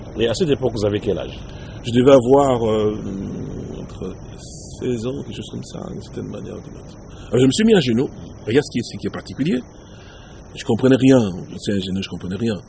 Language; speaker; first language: French; non-native, local second language; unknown